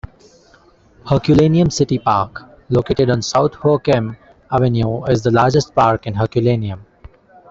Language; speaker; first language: English; non-native, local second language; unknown